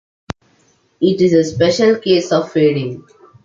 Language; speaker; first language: English; non-native, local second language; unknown